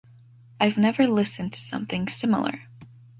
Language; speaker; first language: English; native; English